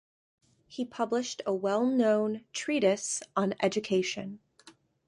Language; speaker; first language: English; native; English